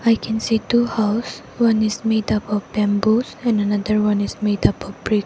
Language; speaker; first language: English; non-native, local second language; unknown